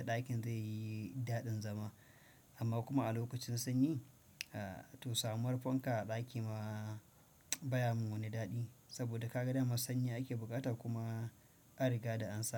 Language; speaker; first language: Hausa; non-native, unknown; Fula